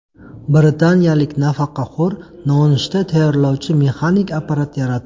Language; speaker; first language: Uzbek; native; Uzbek